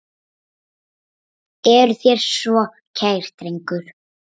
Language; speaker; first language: Icelandic; native; Icelandic